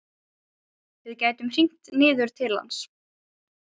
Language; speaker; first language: Icelandic; non-native, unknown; Ukrainian